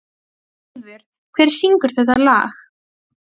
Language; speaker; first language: Icelandic; non-native, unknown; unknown